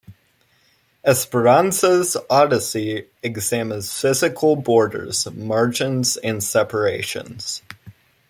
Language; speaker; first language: English; native; English